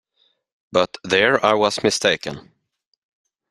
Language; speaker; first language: English; native; English